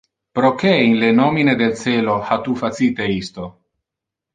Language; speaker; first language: Interlingua; non-native, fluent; Italian